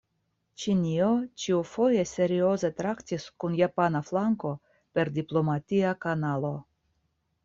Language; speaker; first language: Esperanto; non-native, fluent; Russian